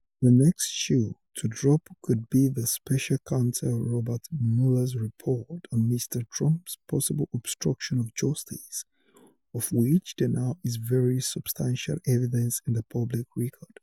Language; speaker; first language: English; non-native, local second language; Yoruba